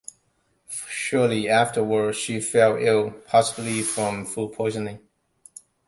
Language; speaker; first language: English; non-native, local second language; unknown